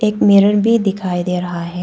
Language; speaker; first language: Hindi; non-native, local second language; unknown